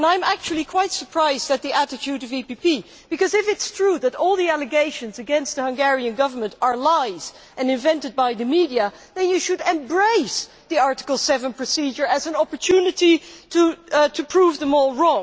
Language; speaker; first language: English; non-native, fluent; Dutch